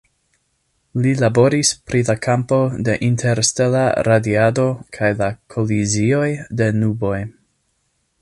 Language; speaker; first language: Esperanto; non-native, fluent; English